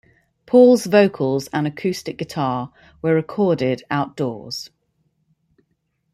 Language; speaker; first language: English; native; English